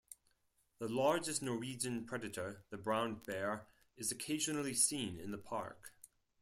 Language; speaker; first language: English; non-native, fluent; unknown